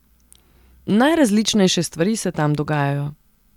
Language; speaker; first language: Slovenian; non-native, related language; Serbian